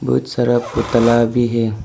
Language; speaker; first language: Hindi; non-native, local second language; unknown